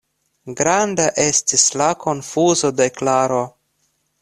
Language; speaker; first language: Esperanto; non-native, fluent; Russian